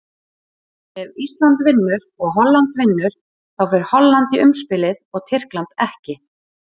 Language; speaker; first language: Icelandic; native; Icelandic